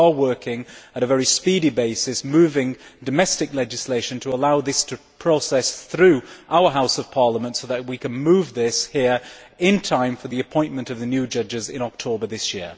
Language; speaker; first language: English; native; English